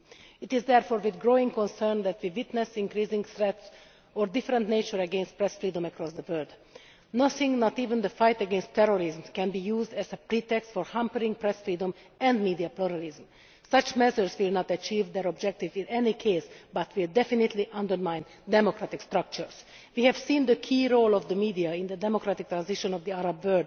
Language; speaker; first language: English; non-native, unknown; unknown